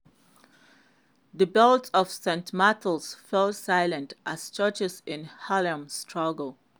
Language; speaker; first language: English; non-native, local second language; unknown